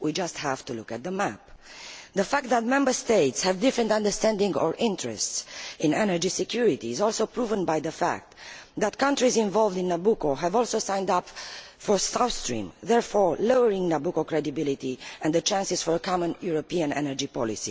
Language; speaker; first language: English; non-native, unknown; Romanian